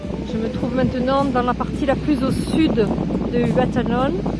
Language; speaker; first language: French; native; French